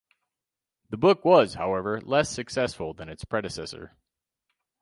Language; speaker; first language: English; native; English